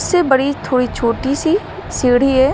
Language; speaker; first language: Hindi; native; Hindi